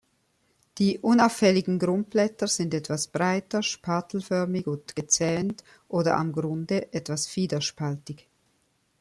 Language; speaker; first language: German; native; German